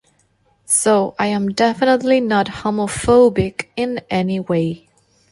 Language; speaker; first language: English; non-native, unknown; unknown